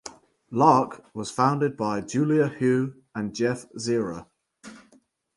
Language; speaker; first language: English; native; English